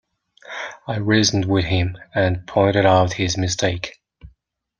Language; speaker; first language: English; non-native, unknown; Mongolian